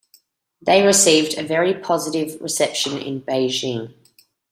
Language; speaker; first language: English; native; English